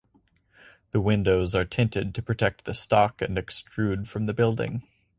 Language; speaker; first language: English; native; English